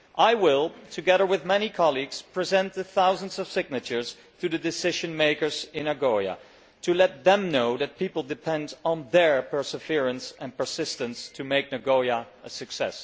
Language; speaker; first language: English; non-native, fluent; Dutch